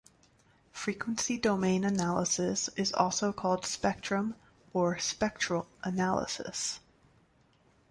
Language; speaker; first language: English; native; English